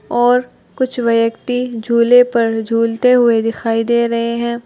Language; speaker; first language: Hindi; native; Hindi